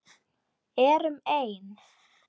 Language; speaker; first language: Icelandic; native; Icelandic